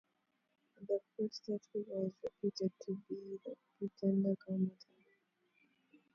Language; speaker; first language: English; native; English